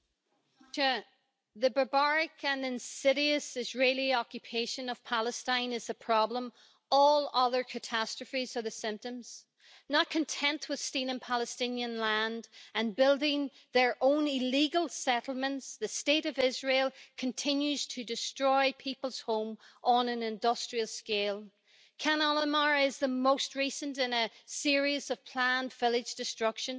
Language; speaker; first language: English; native; English